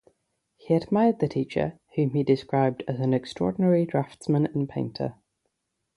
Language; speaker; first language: English; native; English